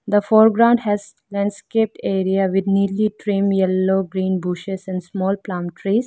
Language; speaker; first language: English; non-native, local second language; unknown